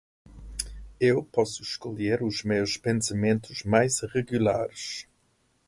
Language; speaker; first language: Portuguese; non-native, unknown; English